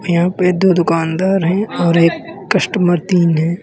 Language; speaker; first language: Hindi; native; Hindi